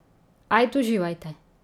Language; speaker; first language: Slovenian; native; Slovenian